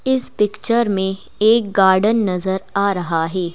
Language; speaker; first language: Hindi; native; Hindi